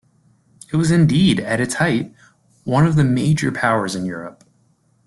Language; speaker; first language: English; native; English